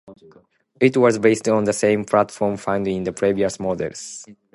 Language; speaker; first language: English; non-native, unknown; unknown